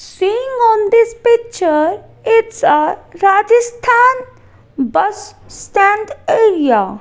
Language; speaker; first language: English; non-native, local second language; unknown